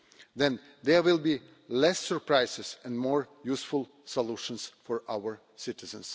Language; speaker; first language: English; non-native, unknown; Russian